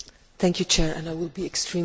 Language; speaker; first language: English; non-native, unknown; Dutch